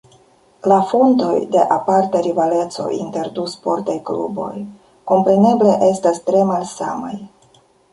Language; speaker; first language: Esperanto; non-native, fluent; Russian